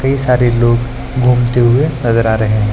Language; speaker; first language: Hindi; native; Hindi